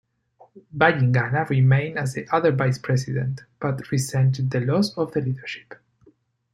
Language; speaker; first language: English; non-native, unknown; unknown